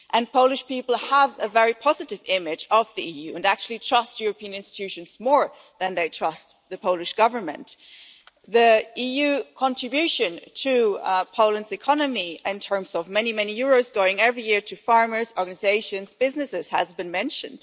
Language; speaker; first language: English; non-native, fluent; German